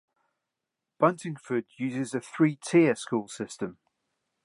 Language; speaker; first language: English; native; English